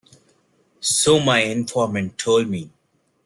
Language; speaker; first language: English; non-native, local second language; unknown